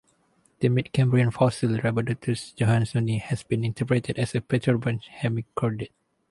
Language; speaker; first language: English; non-native, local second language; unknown